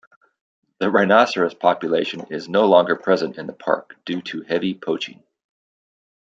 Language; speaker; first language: English; native; English